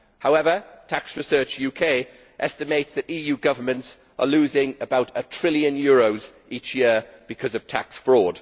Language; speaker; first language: English; native; English